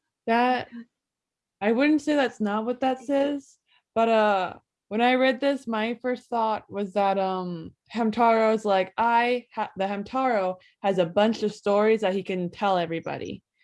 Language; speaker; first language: English; native; English